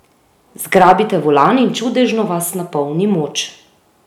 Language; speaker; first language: Slovenian; native; Slovenian